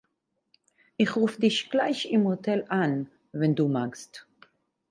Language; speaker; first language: German; non-native, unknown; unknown